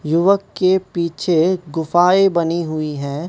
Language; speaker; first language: Hindi; non-native, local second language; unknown